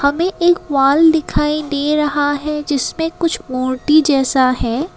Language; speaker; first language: Hindi; non-native, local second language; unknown